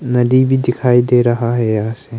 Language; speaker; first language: Hindi; non-native, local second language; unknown